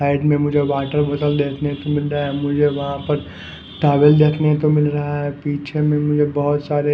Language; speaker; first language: Hindi; non-native, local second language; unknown